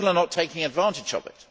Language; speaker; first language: English; native; English